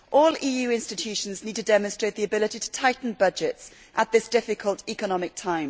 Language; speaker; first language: English; native; English